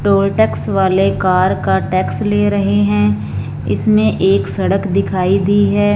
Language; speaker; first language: Hindi; non-native, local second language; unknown